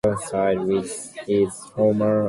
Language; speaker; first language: English; native; English